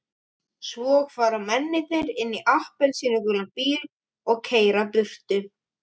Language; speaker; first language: Icelandic; native; Icelandic